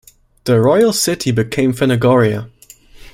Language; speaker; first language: English; non-native, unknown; German